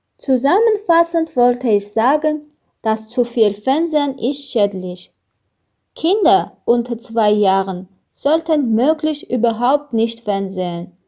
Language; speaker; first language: German; non-native, learner; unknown